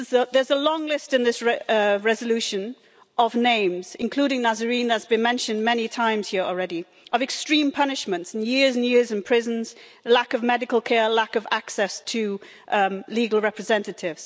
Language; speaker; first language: English; native; English